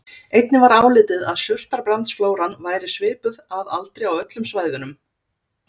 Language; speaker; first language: Icelandic; native; Icelandic